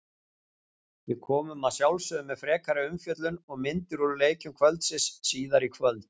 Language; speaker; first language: Icelandic; native; Icelandic